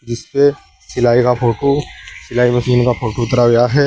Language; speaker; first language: Hindi; native; Hindi